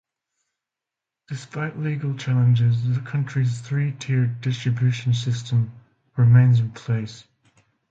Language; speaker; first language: English; non-native, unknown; Finnish